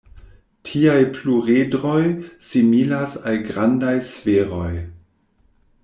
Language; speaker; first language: Esperanto; non-native, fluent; German